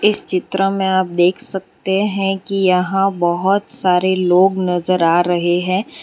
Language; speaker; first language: Hindi; non-native, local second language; Gujarati